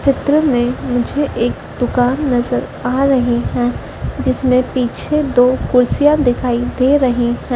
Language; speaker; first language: Hindi; native; Hindi